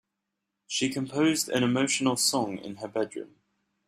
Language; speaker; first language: English; native; English